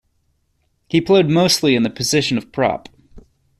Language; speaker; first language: English; native; English